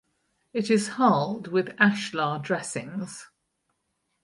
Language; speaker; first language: English; native; English